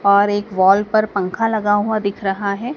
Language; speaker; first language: Hindi; native; Hindi